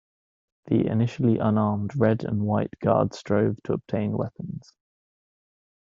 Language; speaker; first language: English; native; English